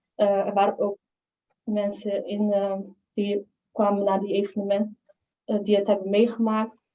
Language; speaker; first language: Dutch; early bilingual, other home language; Somali